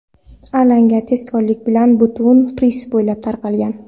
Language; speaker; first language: Uzbek; non-native, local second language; Kara-Kalpak